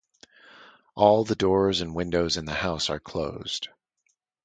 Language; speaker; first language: English; native; English